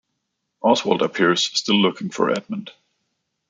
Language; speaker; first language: English; non-native, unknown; Danish